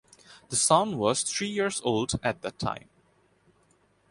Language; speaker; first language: English; non-native, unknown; Bangla